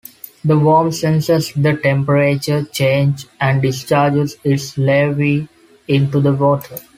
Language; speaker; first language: English; non-native, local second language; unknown